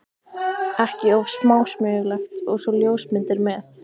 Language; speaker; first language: Icelandic; native; Icelandic